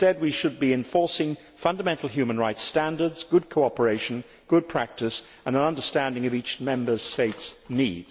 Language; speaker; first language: English; native; English